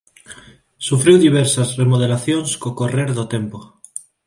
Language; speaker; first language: Galician; non-native, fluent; Spanish